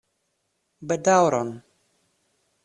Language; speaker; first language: Esperanto; non-native, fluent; Russian